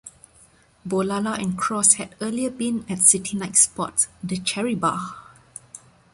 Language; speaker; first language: English; non-native, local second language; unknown